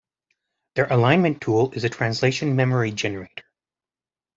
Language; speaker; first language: English; native; English